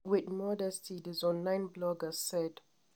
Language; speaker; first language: English; non-native, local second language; Hausa